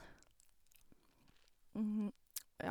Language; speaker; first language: Norwegian; native; Norwegian